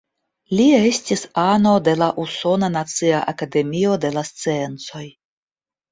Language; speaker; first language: Esperanto; non-native, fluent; Russian